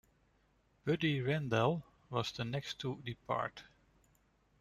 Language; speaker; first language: English; non-native, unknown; Dutch